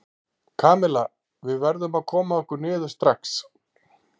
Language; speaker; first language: Icelandic; native; Icelandic